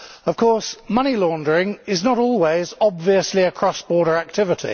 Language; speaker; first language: English; native; English